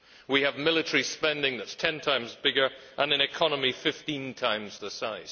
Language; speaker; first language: English; native; English